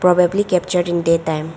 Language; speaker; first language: English; non-native, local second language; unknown